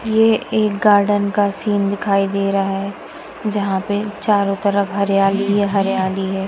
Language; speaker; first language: Hindi; non-native, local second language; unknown